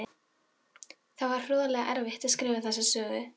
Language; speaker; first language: Icelandic; non-native, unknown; Filipino